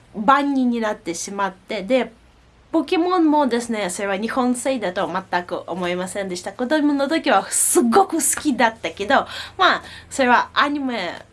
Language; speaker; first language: Japanese; non-native, fluent; Russian